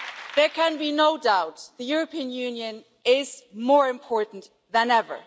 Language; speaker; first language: English; non-native, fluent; German